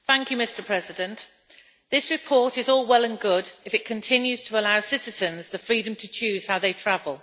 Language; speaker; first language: English; native; English